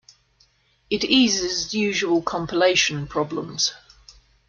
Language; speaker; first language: English; native; English